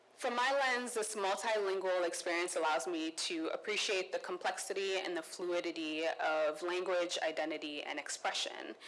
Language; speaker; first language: English; non-native, local second language; Kikuyu